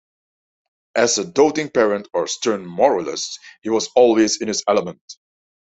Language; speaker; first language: English; non-native, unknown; Dutch